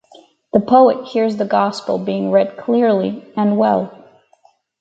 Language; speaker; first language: English; native; English